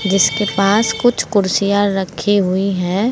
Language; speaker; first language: Hindi; native; Hindi